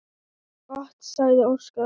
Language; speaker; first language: Icelandic; non-native, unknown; Thai